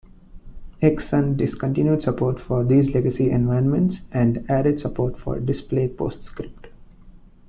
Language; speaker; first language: English; non-native, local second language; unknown